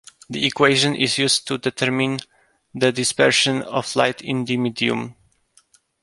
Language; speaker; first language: English; non-native, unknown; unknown